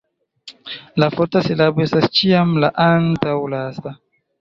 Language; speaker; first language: Esperanto; non-native, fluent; Chinese